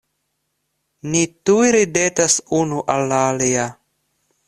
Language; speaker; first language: Esperanto; non-native, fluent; Russian